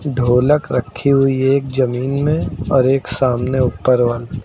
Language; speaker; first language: Hindi; native; Hindi